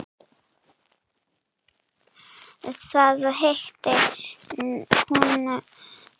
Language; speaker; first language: Icelandic; non-native, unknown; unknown